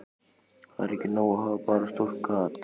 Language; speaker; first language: Icelandic; native; Icelandic